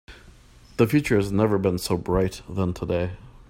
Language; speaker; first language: English; native; English